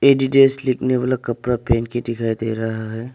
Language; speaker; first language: Hindi; non-native, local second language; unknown